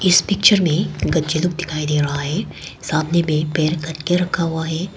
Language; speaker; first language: Hindi; non-native, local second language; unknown